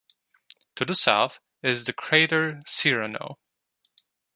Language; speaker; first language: English; non-native, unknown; Turkish